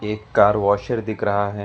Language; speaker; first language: Hindi; non-native, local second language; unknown